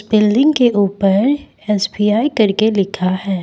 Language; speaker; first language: Hindi; non-native, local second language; Assamese